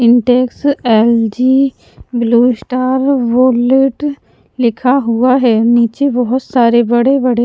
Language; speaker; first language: Hindi; non-native, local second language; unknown